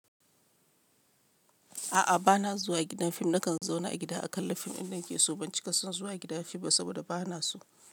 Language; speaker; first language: Hausa; non-native, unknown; Yoruba